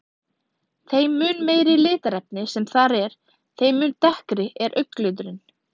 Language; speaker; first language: Icelandic; native; Icelandic